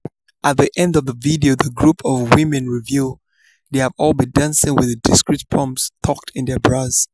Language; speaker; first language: English; non-native, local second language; Yoruba